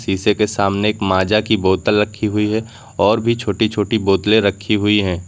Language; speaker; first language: Hindi; native; Hindi